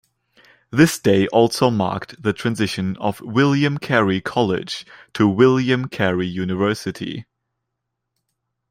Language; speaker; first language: English; non-native, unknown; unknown